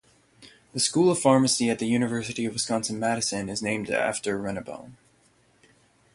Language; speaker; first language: English; native; English